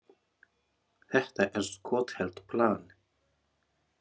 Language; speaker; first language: Icelandic; non-native, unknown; Arabic